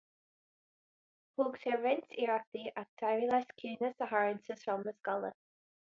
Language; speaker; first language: Irish; non-native, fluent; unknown